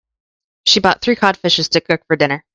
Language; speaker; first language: English; native; English